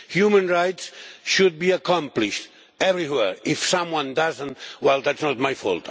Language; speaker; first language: English; non-native, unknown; Catalan